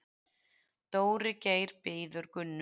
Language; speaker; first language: Icelandic; native; Icelandic